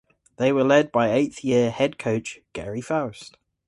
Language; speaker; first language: English; native; English